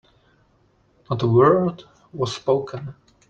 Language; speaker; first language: English; non-native, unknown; Czech